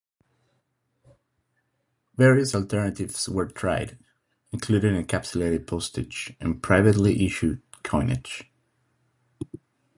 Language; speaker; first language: English; non-native, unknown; Spanish